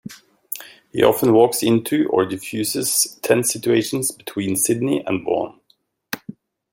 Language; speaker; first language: English; native; English